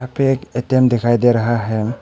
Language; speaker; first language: Hindi; non-native, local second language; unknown